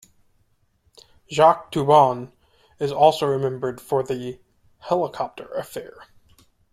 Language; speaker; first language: English; native; English